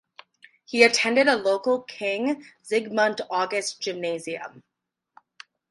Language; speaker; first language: English; native; English